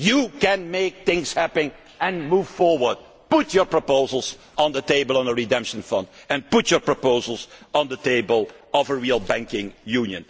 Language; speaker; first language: English; non-native, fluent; Dutch